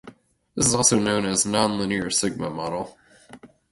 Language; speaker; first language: English; native; English